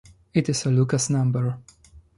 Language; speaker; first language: English; non-native, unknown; Polish